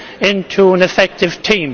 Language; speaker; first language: English; native; English